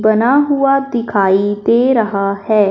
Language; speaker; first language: Hindi; non-native, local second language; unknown